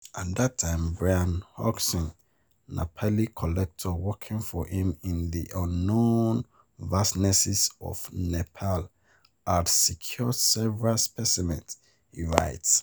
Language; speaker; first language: English; non-native, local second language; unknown